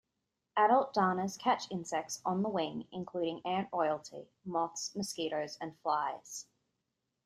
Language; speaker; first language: English; native; English